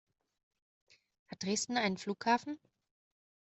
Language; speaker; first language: German; native; German